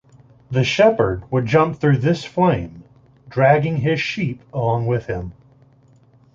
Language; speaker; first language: English; native; English